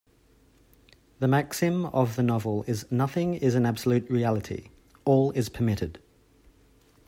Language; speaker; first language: English; native; English